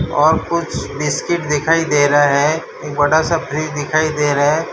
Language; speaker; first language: Hindi; non-native, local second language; Gujarati